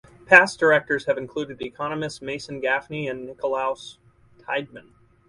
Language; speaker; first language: English; native; English